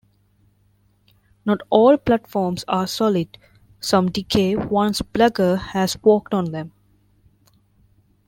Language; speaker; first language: English; non-native, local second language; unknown